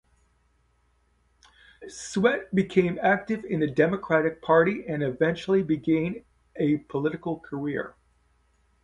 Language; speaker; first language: English; native; English